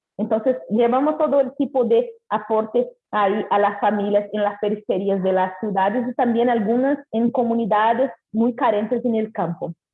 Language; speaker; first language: Spanish; non-native, related language; Portuguese